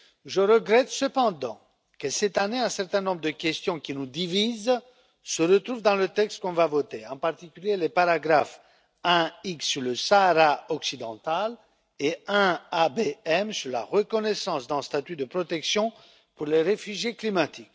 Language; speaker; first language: French; non-native, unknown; Romanian